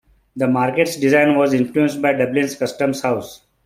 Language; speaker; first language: English; non-native, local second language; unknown